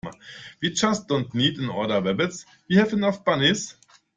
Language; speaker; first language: English; non-native, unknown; German